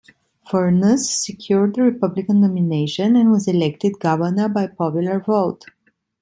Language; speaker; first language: English; non-native, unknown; Italian